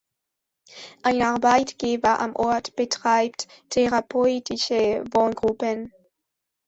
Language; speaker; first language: German; non-native, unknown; Spanish